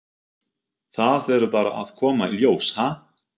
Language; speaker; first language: Icelandic; non-native, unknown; German